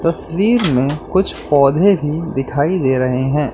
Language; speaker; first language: Hindi; native; Hindi